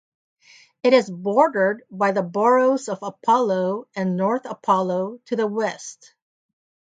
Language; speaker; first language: English; native; English